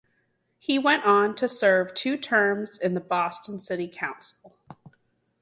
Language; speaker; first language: English; native; English